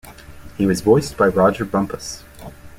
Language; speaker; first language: English; native; English